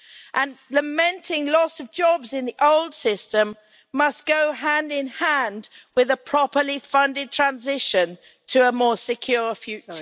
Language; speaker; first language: English; native; English